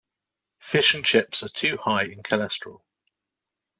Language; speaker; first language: English; native; English